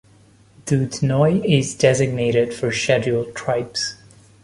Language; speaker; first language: English; non-native, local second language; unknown